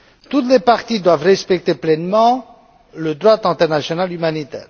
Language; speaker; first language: French; non-native, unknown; Romanian